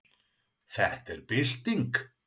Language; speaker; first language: Icelandic; native; Icelandic